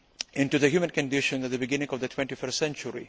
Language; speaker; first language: English; non-native, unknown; Lithuanian